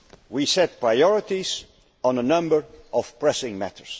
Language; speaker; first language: English; non-native, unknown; Dutch